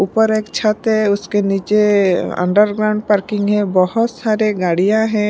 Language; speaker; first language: Hindi; non-native, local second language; Punjabi